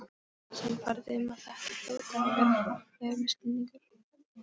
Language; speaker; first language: Icelandic; non-native, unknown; Polish